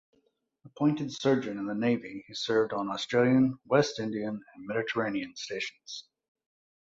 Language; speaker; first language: English; native; English